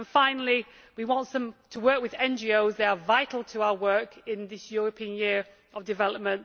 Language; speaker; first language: English; native; English